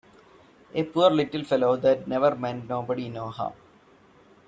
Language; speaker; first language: English; non-native, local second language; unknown